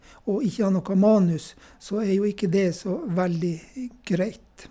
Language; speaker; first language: Norwegian; native; Norwegian